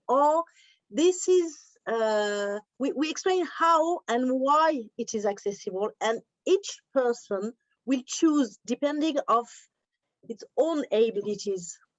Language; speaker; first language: English; non-native, learner; French